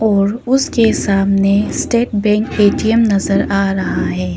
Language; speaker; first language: Hindi; non-native, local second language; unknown